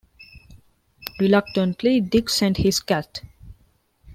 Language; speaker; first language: English; non-native, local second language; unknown